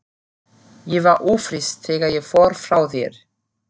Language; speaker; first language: Icelandic; non-native, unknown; German